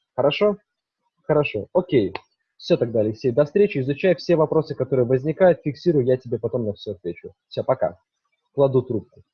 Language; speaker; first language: Russian; native; Russian